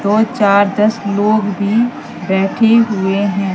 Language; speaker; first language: Hindi; native; Hindi